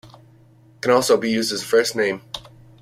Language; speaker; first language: English; native; English